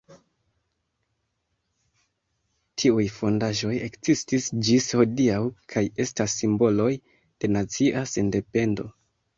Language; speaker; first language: Esperanto; non-native, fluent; Kinyarwanda